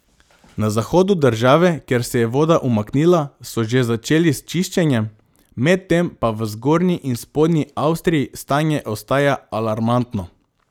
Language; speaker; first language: Slovenian; non-native, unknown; Macedonian